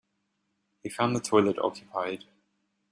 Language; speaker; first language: English; native; English